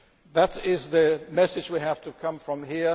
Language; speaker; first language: English; non-native, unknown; German